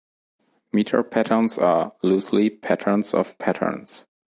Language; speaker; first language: English; non-native, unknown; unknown